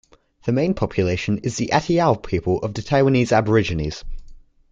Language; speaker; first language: English; native; English